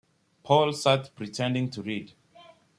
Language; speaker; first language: English; native; English